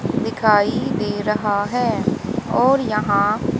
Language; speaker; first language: Hindi; native; Hindi